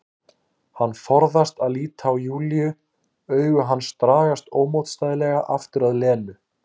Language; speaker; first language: Icelandic; native; Icelandic